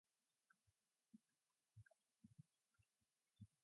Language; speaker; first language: English; non-native, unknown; Mongolian